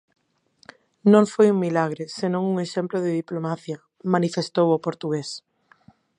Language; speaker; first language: Galician; non-native, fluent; Spanish